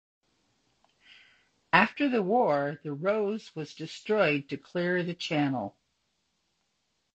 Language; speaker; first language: English; native; English